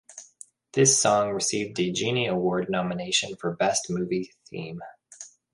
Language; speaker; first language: English; native; English